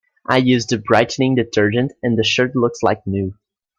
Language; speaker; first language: English; native; English